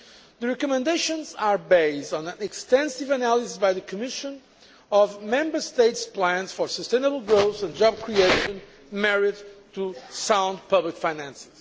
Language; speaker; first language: English; non-native, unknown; Portuguese